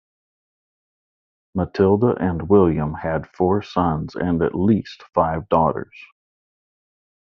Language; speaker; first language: English; native; English